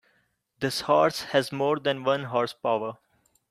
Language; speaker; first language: English; non-native, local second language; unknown